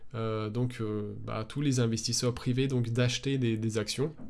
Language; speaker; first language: French; native; French